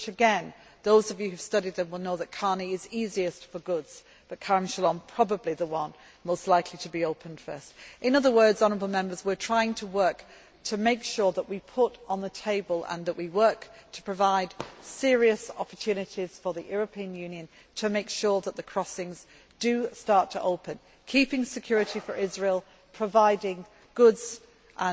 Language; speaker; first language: English; native; English